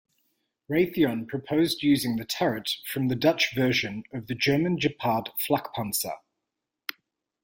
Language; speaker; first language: English; native; English